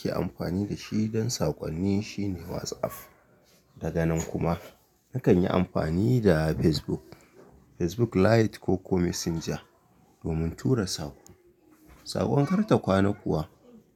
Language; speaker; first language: Hausa; native; Hausa